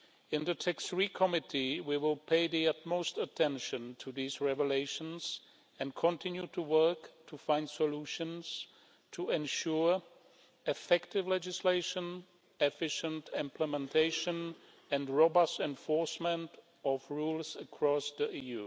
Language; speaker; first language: English; non-native, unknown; Czech